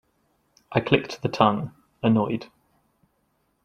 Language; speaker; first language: English; native; English